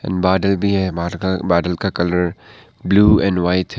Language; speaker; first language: Hindi; non-native, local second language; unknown